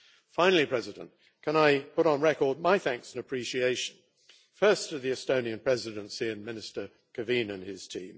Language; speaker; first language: English; native; English